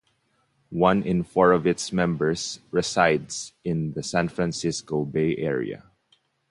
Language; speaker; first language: English; non-native, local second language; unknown